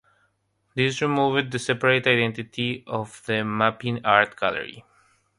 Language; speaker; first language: English; non-native, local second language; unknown